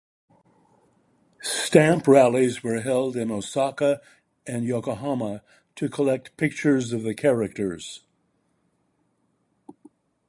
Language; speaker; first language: English; native; English